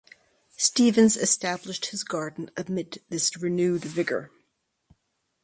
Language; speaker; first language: English; native; English